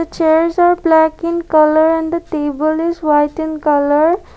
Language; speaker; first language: English; non-native, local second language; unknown